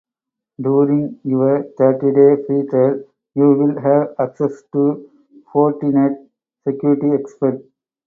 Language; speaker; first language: English; non-native, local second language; Tamil